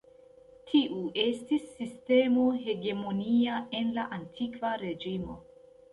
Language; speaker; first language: Esperanto; non-native, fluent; Central Kurdish